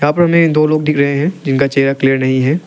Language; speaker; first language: Hindi; non-native, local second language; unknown